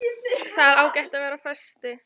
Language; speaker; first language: Icelandic; native; Icelandic